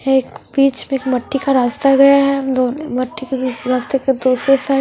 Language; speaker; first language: Hindi; non-native, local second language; Punjabi